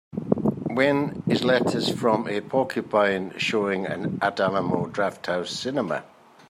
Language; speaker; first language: English; native; English